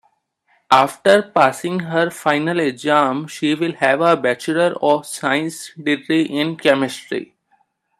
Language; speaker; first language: English; non-native, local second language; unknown